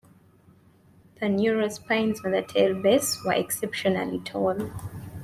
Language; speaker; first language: English; non-native, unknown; Ganda